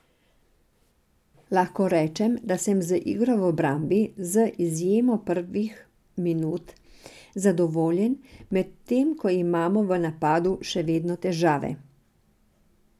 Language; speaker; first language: Slovenian; non-native, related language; Serbian